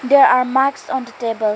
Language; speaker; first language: English; non-native, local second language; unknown